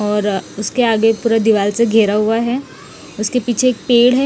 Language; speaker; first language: Hindi; non-native, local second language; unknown